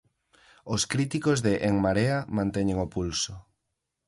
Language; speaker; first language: Galician; native; Galician